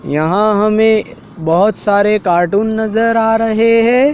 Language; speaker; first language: Hindi; native; Hindi